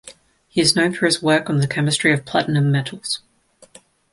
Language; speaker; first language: English; native; English